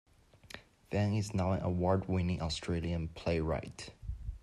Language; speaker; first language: English; non-native, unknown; Chinese